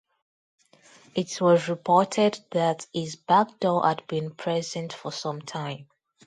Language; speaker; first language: English; non-native, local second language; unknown